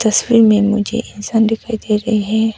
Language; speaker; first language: Hindi; non-native, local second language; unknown